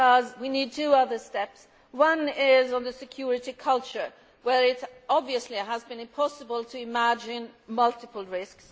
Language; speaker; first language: English; non-native, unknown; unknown